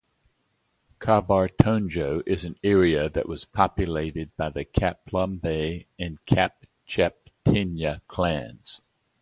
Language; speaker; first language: English; native; English